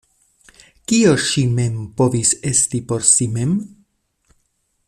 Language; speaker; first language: Esperanto; non-native, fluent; Spanish